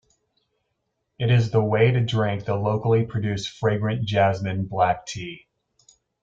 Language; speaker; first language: English; native; English